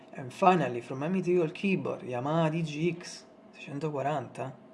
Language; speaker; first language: English; non-native, learner; Italian